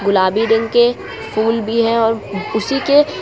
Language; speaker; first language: Hindi; non-native, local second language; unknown